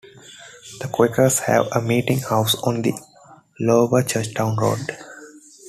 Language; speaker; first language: English; non-native, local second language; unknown